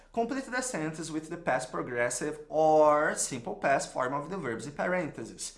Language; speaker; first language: English; non-native, fluent; Portuguese